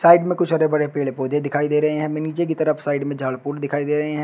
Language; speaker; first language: Hindi; native; Hindi